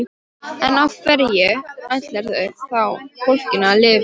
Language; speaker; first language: Icelandic; non-native, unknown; Polish